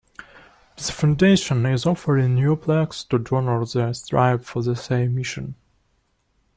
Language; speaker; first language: English; non-native, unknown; Russian